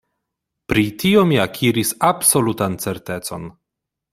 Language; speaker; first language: Esperanto; non-native, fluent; Polish